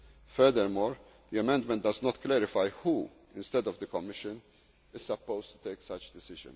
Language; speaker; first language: English; non-native, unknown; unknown